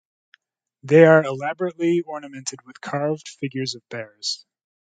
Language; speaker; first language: English; native; English